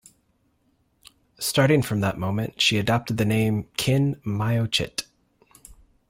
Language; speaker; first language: English; native; English